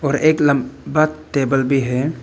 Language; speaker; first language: Hindi; non-native, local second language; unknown